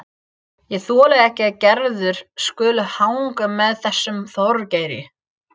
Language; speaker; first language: Icelandic; non-native, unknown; English